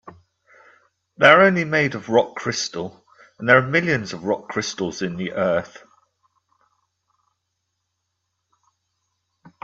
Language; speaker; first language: English; native; English